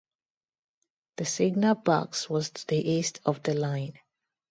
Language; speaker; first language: English; non-native, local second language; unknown